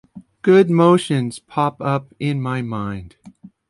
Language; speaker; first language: English; native; English